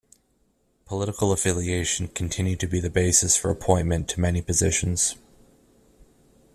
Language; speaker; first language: English; native; English